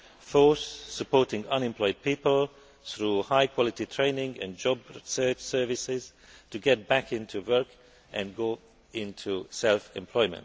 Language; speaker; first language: English; non-native, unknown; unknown